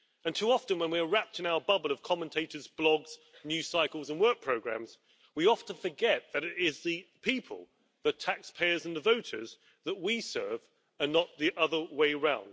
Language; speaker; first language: English; native; English